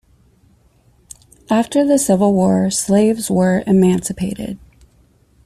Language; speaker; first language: English; native; English